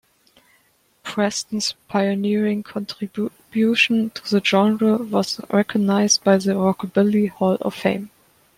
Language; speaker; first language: English; non-native, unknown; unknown